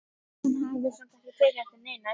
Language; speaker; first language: Icelandic; native; Icelandic